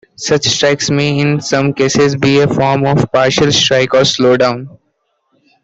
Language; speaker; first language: English; native; English